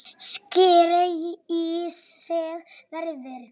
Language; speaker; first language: Icelandic; non-native, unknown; Polish